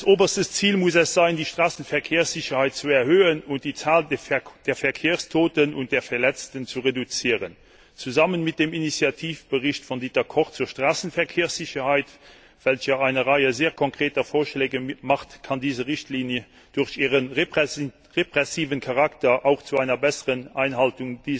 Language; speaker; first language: German; non-native, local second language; Luxembourgish